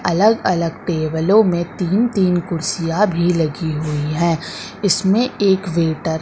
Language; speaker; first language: Hindi; native; Hindi